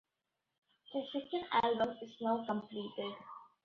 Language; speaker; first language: English; non-native, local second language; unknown